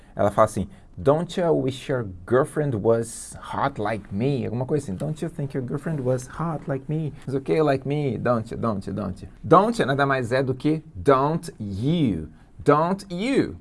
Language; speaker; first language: English; non-native, fluent; Portuguese